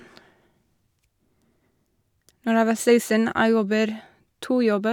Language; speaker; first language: Norwegian; non-native, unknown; English